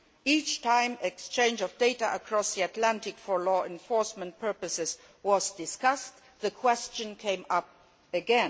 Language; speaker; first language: English; non-native, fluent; Luxembourgish